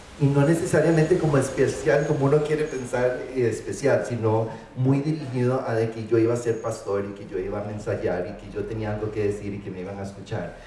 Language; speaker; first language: Spanish; early bilingual, heritage; Spanish